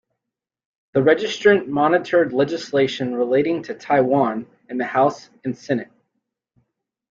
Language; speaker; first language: English; native; English